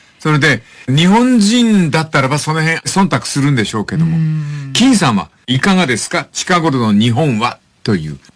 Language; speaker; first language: Japanese; native; Japanese